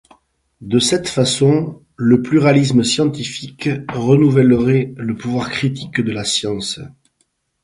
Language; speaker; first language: French; native; French